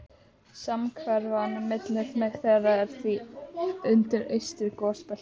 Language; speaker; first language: Icelandic; native; Icelandic